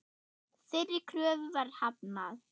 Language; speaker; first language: Icelandic; non-native, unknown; German